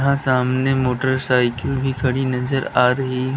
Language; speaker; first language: Hindi; native; Hindi